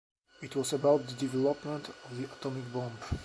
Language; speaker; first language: English; non-native, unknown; Polish